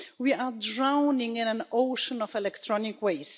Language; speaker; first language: English; non-native, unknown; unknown